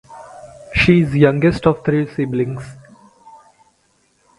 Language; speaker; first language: English; non-native, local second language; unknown